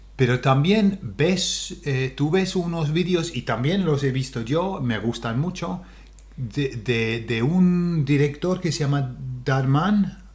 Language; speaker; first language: Spanish; non-native, fluent; English